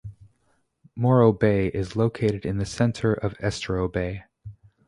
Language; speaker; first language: English; native; English